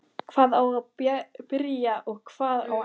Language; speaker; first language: Icelandic; native; Icelandic